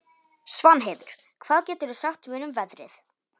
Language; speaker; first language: Icelandic; non-native, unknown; Polish